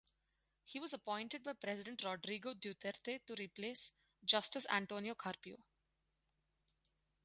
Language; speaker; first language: English; non-native, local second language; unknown